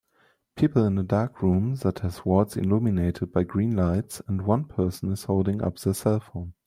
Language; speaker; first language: English; non-native, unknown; German